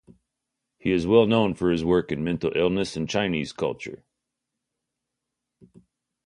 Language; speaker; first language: English; native; English